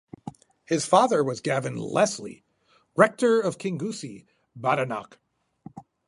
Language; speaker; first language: English; native; English